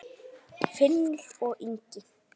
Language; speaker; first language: Icelandic; native; Icelandic